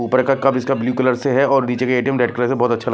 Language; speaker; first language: Hindi; non-native, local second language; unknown